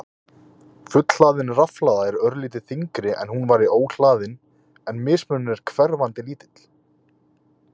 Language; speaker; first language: Icelandic; native; Icelandic